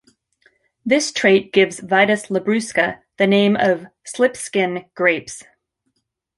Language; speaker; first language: English; native; English